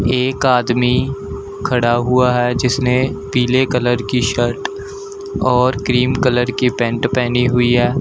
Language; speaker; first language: Hindi; native; Hindi